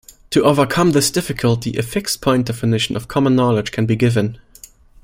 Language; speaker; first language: English; non-native, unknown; German